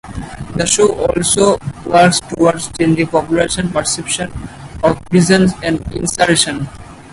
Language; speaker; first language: English; native; English